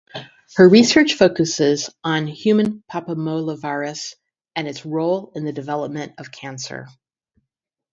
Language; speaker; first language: English; native; English